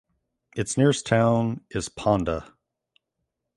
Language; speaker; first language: English; native; English